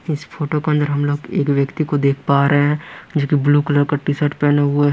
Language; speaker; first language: Hindi; non-native, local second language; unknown